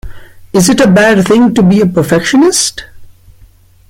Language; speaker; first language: English; non-native, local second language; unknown